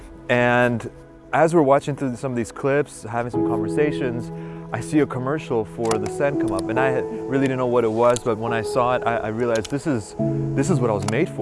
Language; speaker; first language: English; native; English